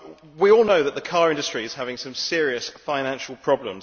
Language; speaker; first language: English; native; English